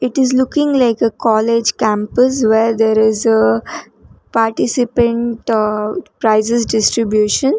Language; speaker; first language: English; non-native, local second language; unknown